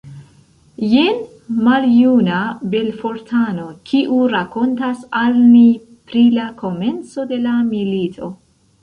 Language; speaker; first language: Esperanto; non-native, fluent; Central Kurdish